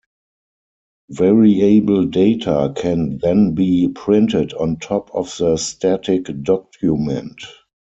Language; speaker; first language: English; non-native, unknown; German